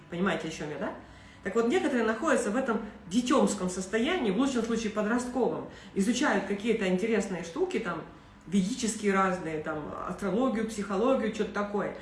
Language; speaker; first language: Russian; native; Russian